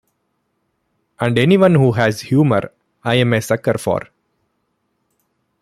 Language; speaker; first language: English; non-native, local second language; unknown